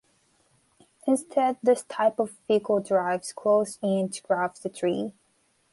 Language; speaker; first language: English; non-native, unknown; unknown